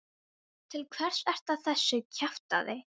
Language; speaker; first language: Icelandic; non-native, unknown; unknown